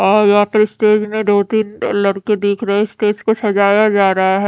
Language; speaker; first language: Hindi; native; Hindi